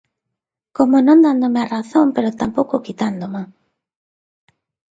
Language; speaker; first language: Galician; non-native, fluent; Spanish